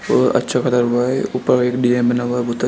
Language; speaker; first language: Hindi; native; Hindi